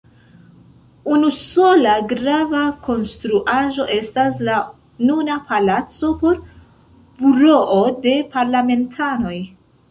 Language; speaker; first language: Esperanto; non-native, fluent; Central Kurdish